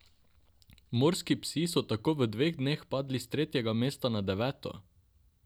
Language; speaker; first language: Slovenian; non-native, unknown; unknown